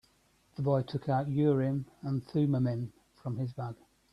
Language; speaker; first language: English; native; English